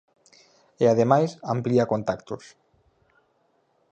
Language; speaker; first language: Galician; native; Galician